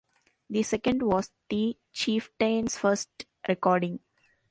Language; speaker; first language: English; non-native, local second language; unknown